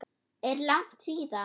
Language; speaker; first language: Icelandic; non-native, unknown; German